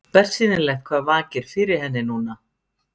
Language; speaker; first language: Icelandic; native; Icelandic